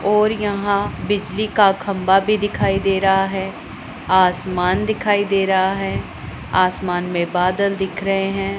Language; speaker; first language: Hindi; non-native, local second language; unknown